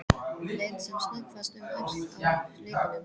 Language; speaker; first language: Icelandic; non-native, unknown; English